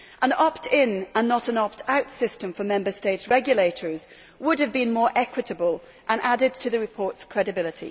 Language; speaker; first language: English; native; English